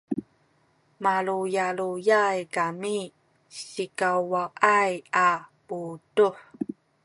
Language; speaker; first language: Sakizaya; native; Sakizaya